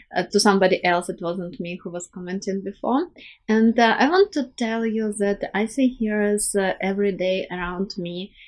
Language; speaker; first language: English; non-native, fluent; Ukrainian